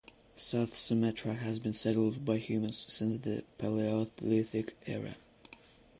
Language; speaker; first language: English; non-native, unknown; Russian